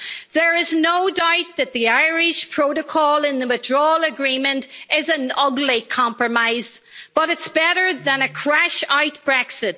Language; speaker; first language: English; native; English